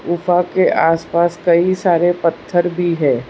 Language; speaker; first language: Hindi; non-native, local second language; Gujarati